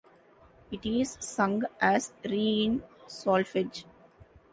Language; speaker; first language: English; non-native, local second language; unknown